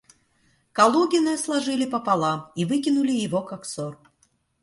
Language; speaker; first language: Russian; native; Russian